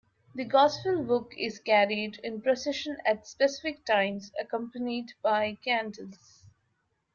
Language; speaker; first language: English; non-native, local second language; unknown